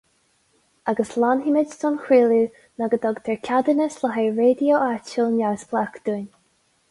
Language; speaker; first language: Irish; non-native, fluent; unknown